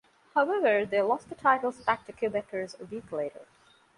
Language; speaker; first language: English; non-native, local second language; Divehi